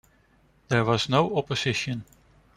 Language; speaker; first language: English; non-native, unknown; Dutch